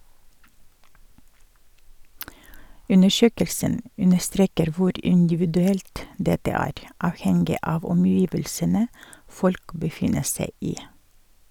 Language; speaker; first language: Norwegian; non-native, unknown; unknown